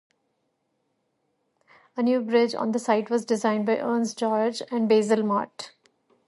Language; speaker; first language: English; native; English